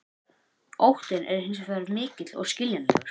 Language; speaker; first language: Icelandic; native; Icelandic